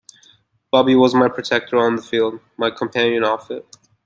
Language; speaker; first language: English; native; English